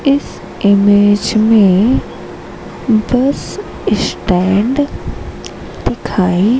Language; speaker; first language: Hindi; native; Hindi